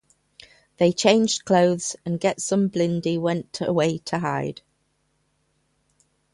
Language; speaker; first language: English; native; English